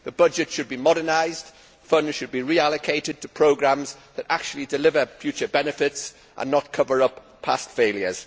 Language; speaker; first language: English; native; English